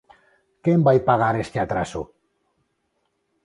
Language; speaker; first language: Galician; non-native, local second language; Spanish